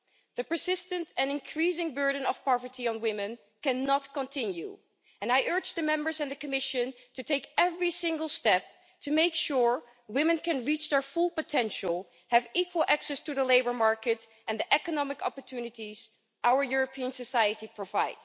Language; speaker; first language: English; non-native, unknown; Dutch